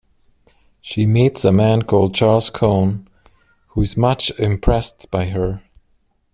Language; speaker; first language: English; non-native, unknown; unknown